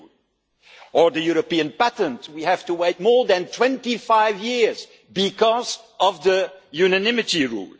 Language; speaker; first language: English; non-native, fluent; Dutch